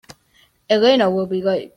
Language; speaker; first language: English; native; English